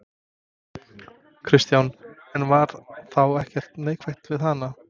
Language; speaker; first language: Icelandic; non-native, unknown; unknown